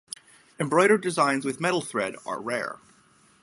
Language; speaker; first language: English; native; English